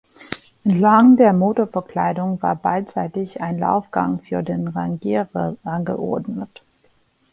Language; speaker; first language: German; non-native, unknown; English